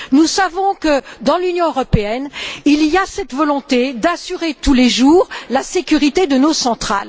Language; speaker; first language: French; native; French